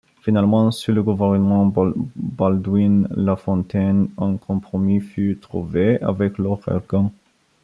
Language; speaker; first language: French; non-native, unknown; Bulgarian